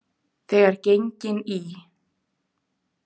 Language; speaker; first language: Icelandic; native; Icelandic